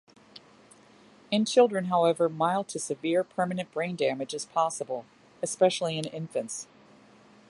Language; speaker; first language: English; native; English